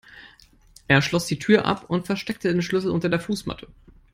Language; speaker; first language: English; non-native, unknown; German